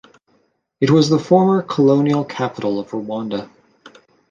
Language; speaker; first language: English; native; English